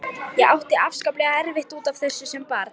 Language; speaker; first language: Icelandic; non-native, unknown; Lithuanian